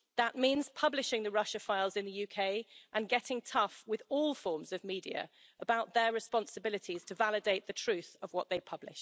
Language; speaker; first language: English; native; English